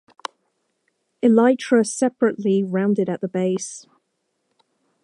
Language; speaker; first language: English; native; English